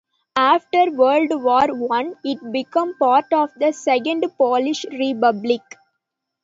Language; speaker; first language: English; non-native, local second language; Tamil